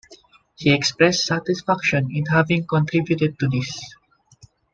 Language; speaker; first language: English; non-native, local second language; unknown